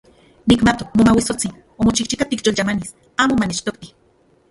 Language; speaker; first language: Central Puebla Nahuatl; non-native, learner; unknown